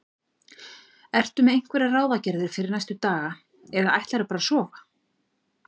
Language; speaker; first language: Icelandic; native; Icelandic